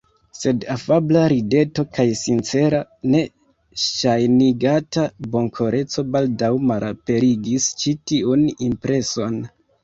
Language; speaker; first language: Esperanto; non-native, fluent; Kinyarwanda